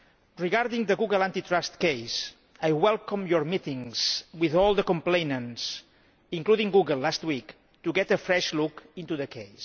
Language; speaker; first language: English; non-native, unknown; Catalan